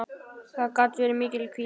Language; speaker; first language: Icelandic; native; Icelandic